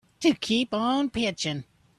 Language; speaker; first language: English; native; English